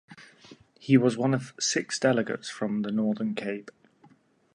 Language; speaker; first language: English; native; English